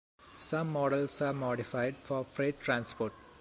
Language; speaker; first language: English; non-native, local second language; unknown